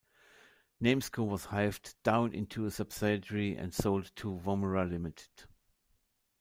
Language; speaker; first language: English; non-native, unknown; German